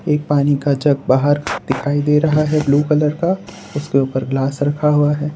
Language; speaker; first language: Hindi; non-native, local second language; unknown